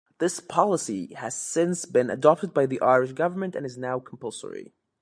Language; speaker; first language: English; native; English